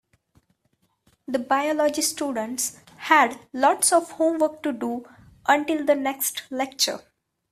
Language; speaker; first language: English; non-native, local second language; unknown